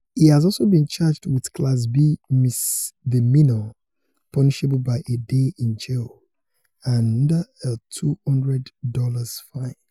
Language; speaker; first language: English; non-native, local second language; Yoruba